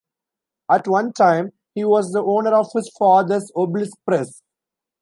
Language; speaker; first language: English; non-native, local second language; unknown